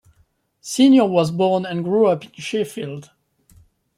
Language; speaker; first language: English; non-native, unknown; French